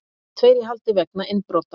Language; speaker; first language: Icelandic; native; Icelandic